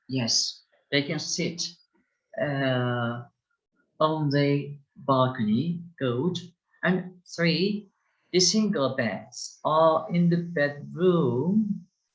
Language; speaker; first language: English; non-native, fluent; Turkish